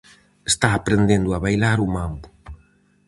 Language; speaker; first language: Galician; native; Galician